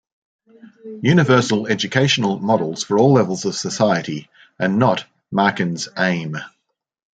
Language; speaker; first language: English; native; English